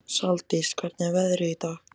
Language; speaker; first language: Icelandic; native; Icelandic